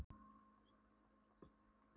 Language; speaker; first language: Icelandic; non-native, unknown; Polish